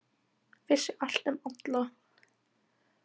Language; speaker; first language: Icelandic; native; Icelandic